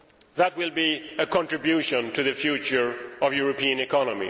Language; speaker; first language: English; non-native, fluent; Swedish